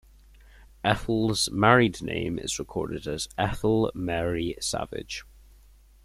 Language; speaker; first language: English; native; English